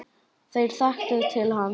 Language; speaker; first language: Icelandic; native; Icelandic